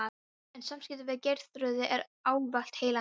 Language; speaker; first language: Icelandic; non-native, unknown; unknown